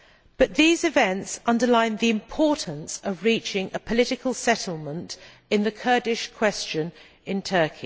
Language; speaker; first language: English; native; English